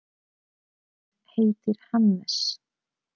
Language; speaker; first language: Icelandic; non-native, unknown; Polish